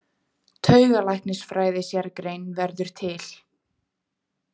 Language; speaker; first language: Icelandic; native; Icelandic